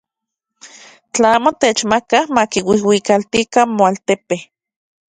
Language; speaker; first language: Central Puebla Nahuatl; native; Central Puebla Nahuatl